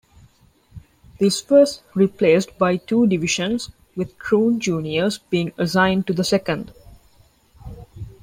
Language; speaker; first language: English; non-native, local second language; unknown